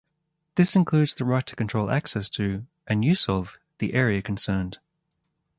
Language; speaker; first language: English; native; English